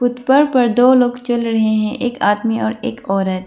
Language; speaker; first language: Hindi; non-native, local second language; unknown